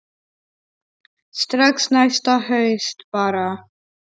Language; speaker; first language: Icelandic; non-native, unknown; Polish